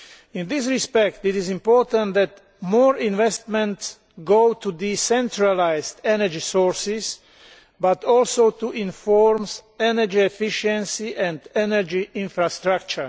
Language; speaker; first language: English; non-native, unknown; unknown